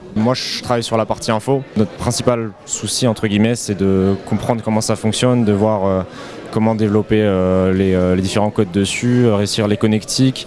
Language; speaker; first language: French; native; French